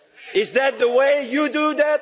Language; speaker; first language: English; non-native, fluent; Dutch